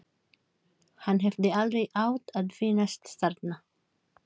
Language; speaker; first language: Icelandic; non-native, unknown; Filipino